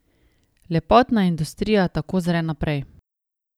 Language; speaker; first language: Slovenian; native; Slovenian